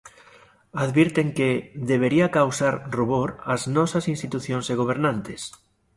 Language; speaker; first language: Galician; native; Galician